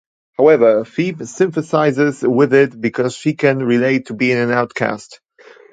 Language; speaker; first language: English; non-native, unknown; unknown